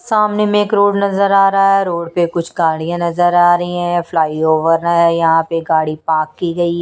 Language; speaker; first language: Hindi; non-native, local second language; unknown